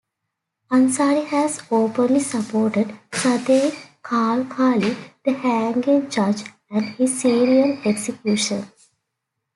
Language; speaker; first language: English; native; English